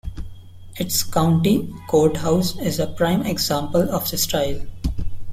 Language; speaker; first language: English; non-native, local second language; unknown